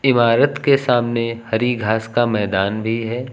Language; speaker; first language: Hindi; native; Hindi